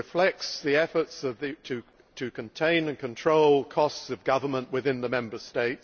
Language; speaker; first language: English; native; English